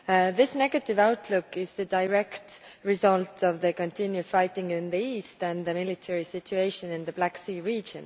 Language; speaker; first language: English; non-native, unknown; Estonian